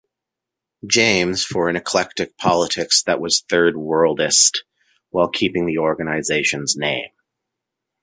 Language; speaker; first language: English; native; English